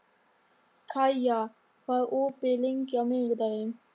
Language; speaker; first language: Icelandic; non-native, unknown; German